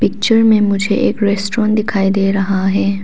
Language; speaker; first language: Hindi; non-native, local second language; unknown